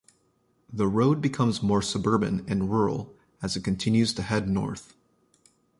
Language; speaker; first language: English; native; English